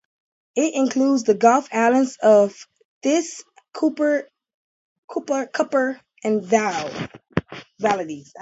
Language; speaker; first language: English; native; English